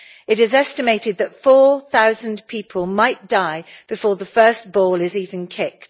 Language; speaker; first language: English; native; English